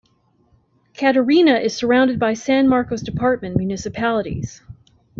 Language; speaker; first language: English; native; English